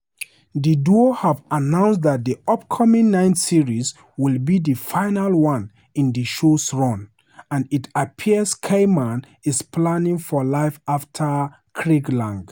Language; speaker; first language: English; non-native, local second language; Hausa